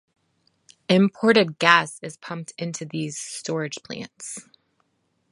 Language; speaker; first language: English; native; English